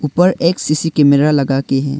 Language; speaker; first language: Hindi; non-native, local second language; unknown